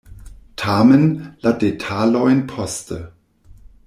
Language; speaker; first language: Esperanto; non-native, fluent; German